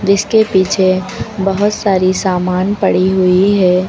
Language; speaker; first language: Hindi; native; Hindi